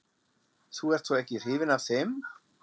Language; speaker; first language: Icelandic; non-native, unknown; German